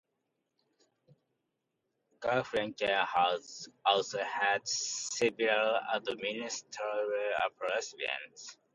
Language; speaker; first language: English; non-native, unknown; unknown